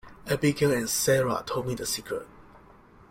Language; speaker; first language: English; non-native, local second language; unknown